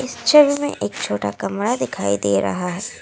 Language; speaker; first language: Hindi; non-native, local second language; Assamese